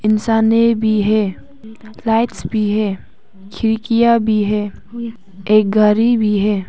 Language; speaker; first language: Hindi; non-native, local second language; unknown